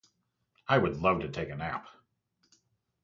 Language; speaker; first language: English; native; English